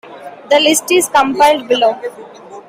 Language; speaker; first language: English; non-native, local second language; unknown